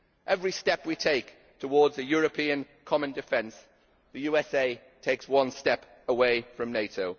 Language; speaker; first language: English; native; English